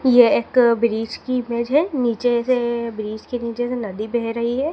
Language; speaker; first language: Hindi; native; Hindi